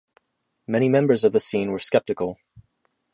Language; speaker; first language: English; native; English